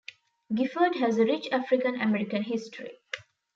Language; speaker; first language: English; non-native, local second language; Tamil